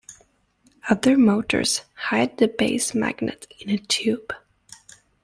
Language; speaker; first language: English; native; English